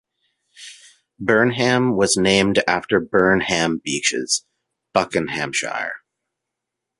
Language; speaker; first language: English; native; English